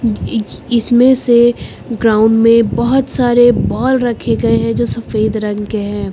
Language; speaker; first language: Hindi; native; Hindi